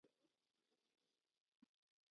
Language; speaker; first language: English; native; English